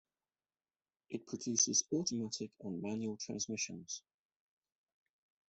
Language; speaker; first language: English; native; English